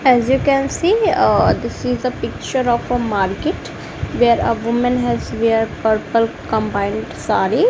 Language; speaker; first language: English; non-native, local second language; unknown